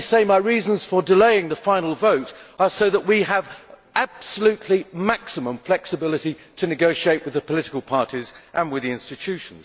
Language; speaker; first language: English; native; English